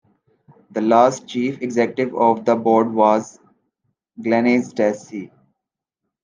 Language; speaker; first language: English; non-native, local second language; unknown